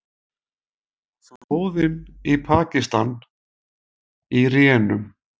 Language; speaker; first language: Icelandic; native; Icelandic